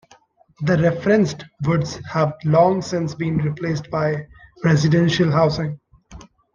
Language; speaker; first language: English; non-native, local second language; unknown